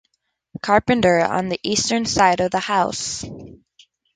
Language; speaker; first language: English; native; English